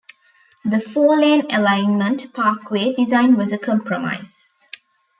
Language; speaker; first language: English; non-native, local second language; Tamil